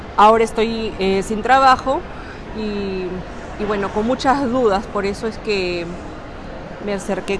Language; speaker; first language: Spanish; native; Spanish